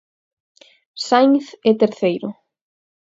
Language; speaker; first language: Galician; native; Galician